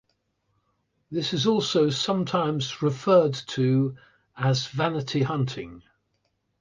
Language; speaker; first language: English; native; English